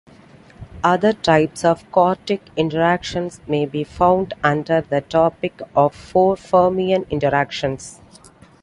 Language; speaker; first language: English; non-native, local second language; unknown